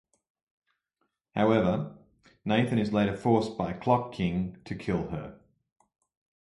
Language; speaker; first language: English; native; English